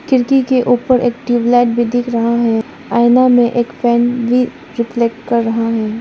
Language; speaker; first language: Hindi; non-native, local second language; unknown